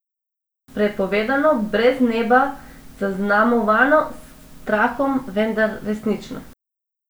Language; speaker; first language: Slovenian; non-native, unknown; Macedonian